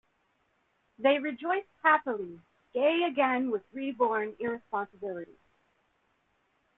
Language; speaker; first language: English; native; English